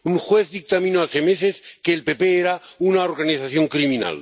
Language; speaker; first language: Spanish; non-native, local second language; Catalan